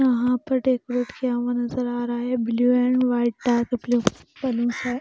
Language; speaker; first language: Hindi; non-native, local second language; Punjabi